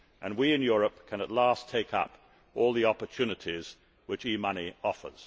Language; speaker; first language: English; native; English